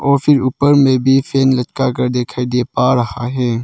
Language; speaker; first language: Hindi; non-native, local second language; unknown